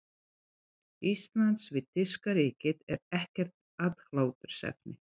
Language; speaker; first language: Icelandic; non-native, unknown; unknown